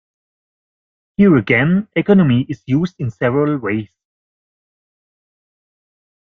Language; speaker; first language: English; non-native, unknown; German